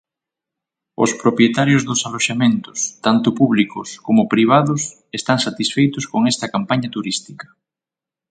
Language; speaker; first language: Galician; native; Galician